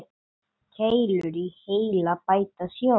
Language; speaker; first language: Icelandic; non-native, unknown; English